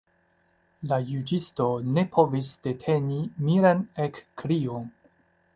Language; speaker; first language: Esperanto; non-native, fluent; Chinese